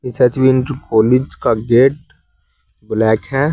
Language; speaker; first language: Hindi; native; Hindi